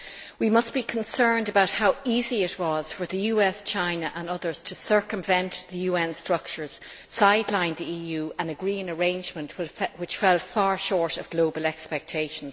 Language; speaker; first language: English; native; English